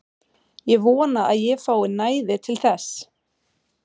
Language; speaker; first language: Icelandic; non-native, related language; Swedish